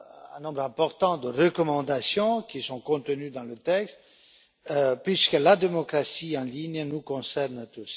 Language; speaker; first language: French; non-native, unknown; Romanian